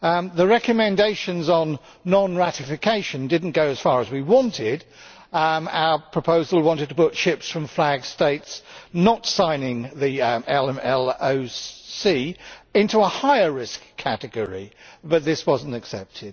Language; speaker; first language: English; native; English